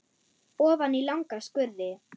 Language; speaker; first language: Icelandic; non-native, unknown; German